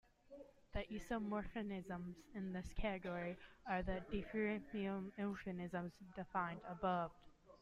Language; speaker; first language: English; native; English